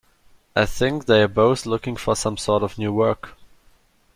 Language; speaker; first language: English; non-native, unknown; German